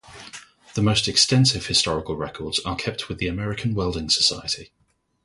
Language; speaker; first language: English; native; English